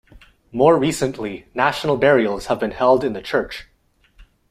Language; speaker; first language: English; non-native, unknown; French